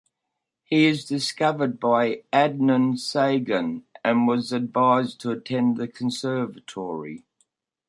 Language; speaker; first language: English; native; English